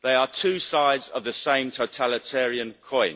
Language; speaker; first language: English; native; English